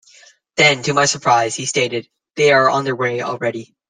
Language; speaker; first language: English; native; English